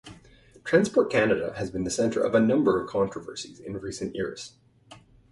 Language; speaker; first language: English; native; English